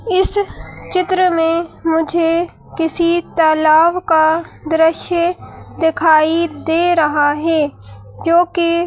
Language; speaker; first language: Hindi; native; Hindi